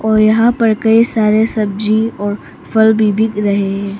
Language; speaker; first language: Hindi; non-native, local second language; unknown